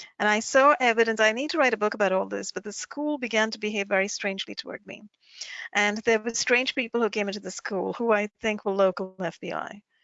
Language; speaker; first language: English; non-native, local second language; Tamil